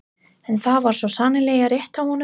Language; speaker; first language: Icelandic; non-native, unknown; English